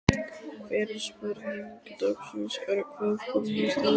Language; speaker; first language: Icelandic; native; Icelandic